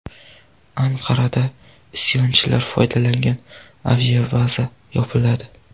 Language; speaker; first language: Uzbek; non-native, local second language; Kara-Kalpak